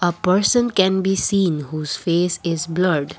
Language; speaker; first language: English; non-native, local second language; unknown